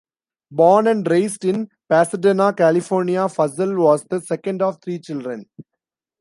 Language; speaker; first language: English; non-native, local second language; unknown